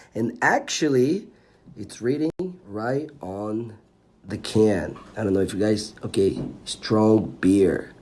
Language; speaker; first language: English; non-native, fluent; Portuguese